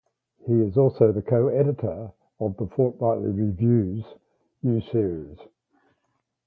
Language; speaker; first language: English; native; English